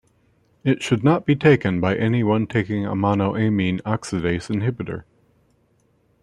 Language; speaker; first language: English; native; English